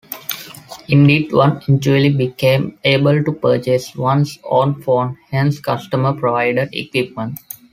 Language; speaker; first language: English; non-native, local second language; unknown